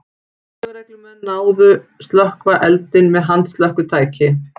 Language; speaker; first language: Icelandic; native; Icelandic